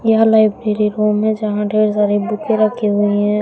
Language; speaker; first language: Hindi; native; Hindi